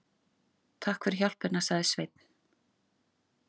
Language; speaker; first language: Icelandic; native; Icelandic